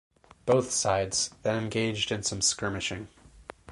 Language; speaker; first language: English; native; English